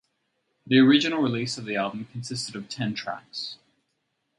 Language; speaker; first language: English; native; English